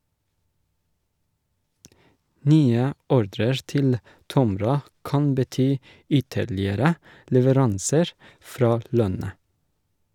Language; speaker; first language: Norwegian; non-native, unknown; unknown